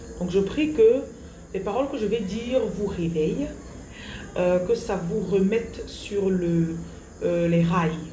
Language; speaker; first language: French; non-native, local second language; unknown